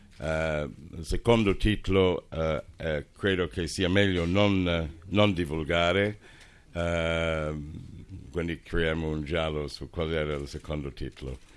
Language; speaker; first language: Italian; non-native, fluent; English